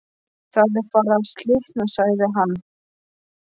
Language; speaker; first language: Icelandic; non-native, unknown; Polish